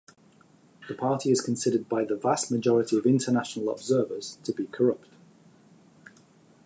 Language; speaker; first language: English; native; English